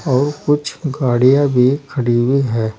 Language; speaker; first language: Hindi; native; Hindi